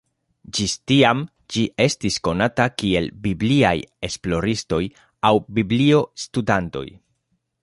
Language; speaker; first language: Esperanto; non-native, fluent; Spanish